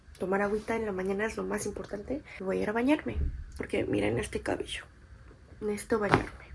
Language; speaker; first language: Spanish; non-native, fluent; Korean